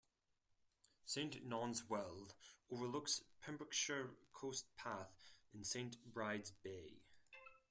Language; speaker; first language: English; non-native, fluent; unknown